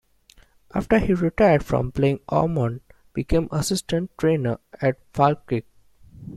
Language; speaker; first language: English; non-native, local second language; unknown